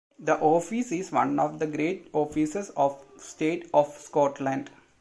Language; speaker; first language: English; non-native, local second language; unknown